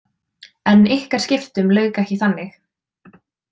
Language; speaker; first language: Icelandic; native; Icelandic